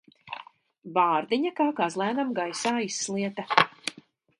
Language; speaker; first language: Latvian; native; Latvian